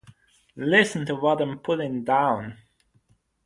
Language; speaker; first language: English; non-native, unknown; German